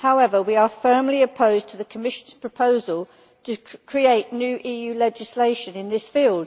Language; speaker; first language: English; native; English